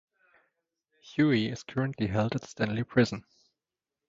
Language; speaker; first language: English; native; English